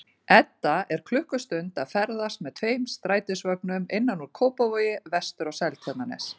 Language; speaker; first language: Icelandic; native; Icelandic